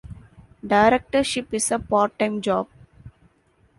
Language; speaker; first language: English; non-native, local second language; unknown